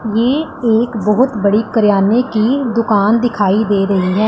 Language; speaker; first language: Hindi; non-native, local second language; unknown